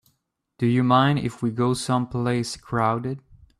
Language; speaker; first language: English; native; English